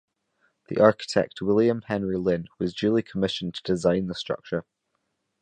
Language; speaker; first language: English; native; English